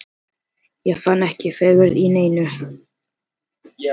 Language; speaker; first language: Icelandic; non-native, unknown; Filipino